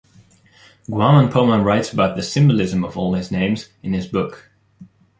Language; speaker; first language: English; non-native, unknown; Dutch